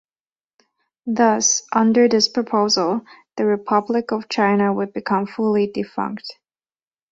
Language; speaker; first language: English; non-native, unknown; Chinese